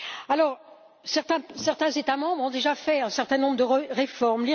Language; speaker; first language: French; native; French